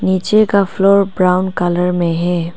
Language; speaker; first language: Hindi; non-native, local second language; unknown